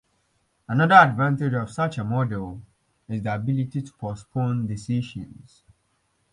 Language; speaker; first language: English; native; English